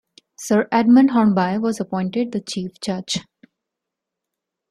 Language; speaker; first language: English; non-native, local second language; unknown